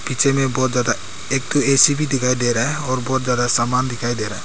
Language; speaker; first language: Hindi; non-native, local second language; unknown